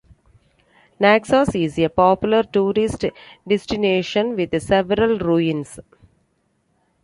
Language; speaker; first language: English; non-native, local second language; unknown